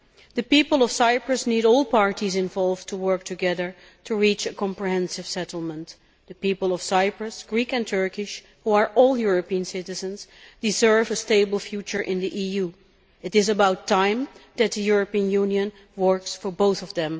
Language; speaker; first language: English; non-native, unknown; Dutch